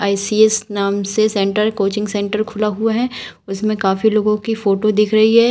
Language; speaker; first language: Hindi; native; Hindi